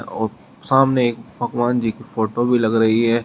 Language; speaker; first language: Hindi; native; Hindi